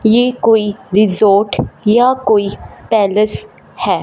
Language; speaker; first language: Hindi; non-native, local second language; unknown